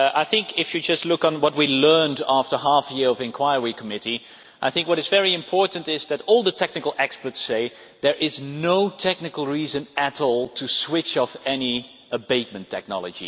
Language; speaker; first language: English; non-native, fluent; Dutch